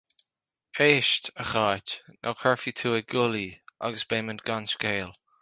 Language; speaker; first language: Irish; native; Irish